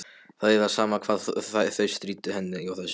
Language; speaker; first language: Icelandic; non-native, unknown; Polish